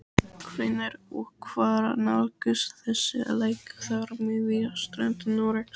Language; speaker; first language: Icelandic; native; Icelandic